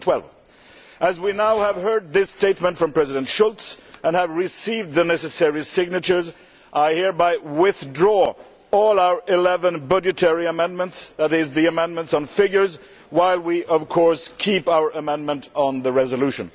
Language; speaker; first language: English; non-native, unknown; Swedish